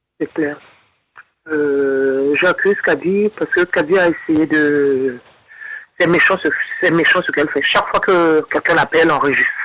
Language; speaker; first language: French; non-native, local second language; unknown